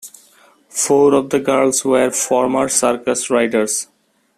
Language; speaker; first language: English; non-native, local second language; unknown